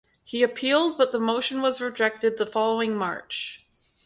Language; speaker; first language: English; native; English